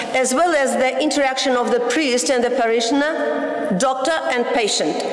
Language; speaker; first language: English; non-native, fluent; Tatar